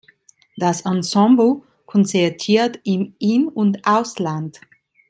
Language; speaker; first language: German; non-native, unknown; Italian